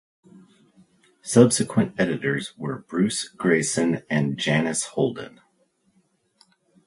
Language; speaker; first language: English; native; English